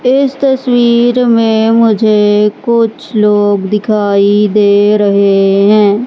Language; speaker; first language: Hindi; native; Hindi